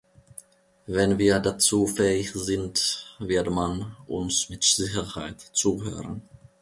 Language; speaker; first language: German; non-native, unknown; Finnish